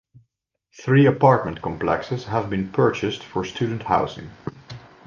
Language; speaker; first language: English; non-native, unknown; Dutch